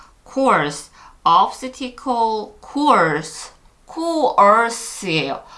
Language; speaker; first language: English; non-native, learner; Korean